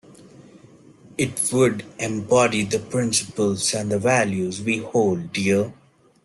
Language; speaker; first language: English; non-native, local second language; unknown